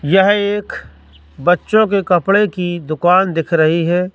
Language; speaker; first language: Hindi; native; Hindi